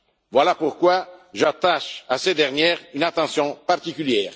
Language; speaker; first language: French; non-native, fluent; Italian